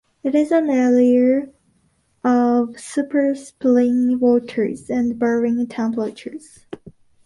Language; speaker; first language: English; non-native, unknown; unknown